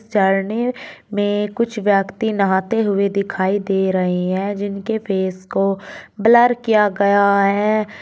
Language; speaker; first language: Hindi; native; Hindi